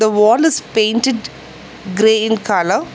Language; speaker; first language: English; non-native, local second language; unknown